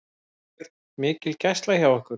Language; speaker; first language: Icelandic; native; Icelandic